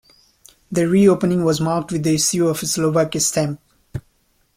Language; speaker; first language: English; non-native, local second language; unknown